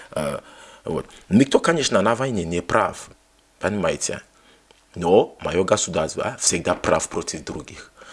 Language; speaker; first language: Russian; non-native, fluent; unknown